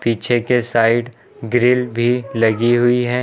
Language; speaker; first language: Hindi; native; Hindi